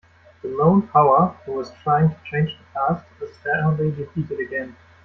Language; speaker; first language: English; non-native, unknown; German